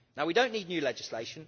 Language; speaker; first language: English; native; English